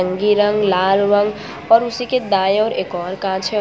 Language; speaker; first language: Hindi; non-native, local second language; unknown